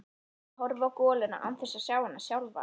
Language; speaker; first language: Icelandic; native; Icelandic